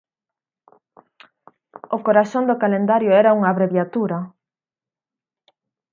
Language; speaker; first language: Galician; native; Galician